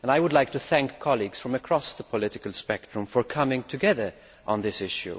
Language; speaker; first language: English; non-native, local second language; Maltese